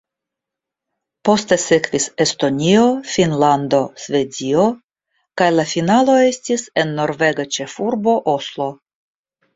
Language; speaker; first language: Esperanto; non-native, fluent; Russian